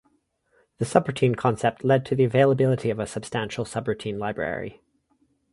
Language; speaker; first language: English; native; English